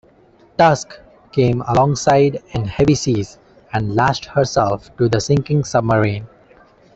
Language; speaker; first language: English; non-native, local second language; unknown